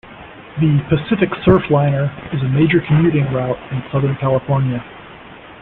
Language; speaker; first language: English; native; English